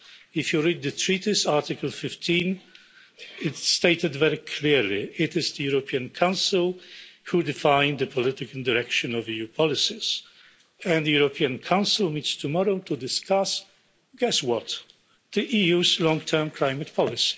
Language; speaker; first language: English; non-native, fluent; Polish